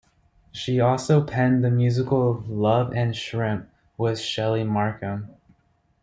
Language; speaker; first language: English; native; English